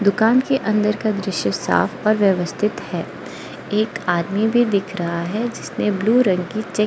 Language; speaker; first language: Hindi; non-native, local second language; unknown